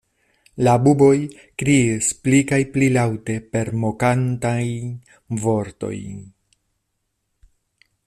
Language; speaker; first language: Esperanto; non-native, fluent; Spanish